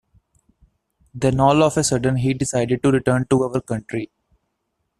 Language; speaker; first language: English; non-native, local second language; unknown